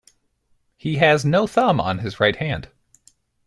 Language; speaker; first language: English; native; English